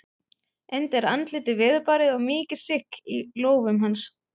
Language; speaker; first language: Icelandic; non-native, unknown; German